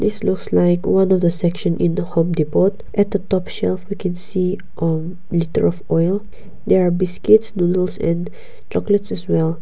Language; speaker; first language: English; non-native, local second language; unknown